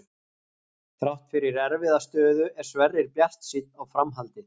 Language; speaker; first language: Icelandic; native; Icelandic